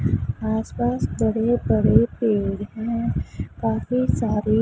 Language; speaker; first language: Hindi; non-native, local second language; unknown